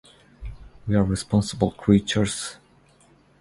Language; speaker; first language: English; non-native, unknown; Croatian